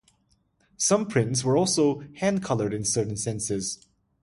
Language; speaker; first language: English; non-native, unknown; Chinese